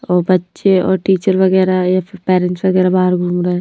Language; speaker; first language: Hindi; non-native, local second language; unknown